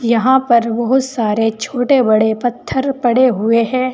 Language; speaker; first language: Hindi; native; Hindi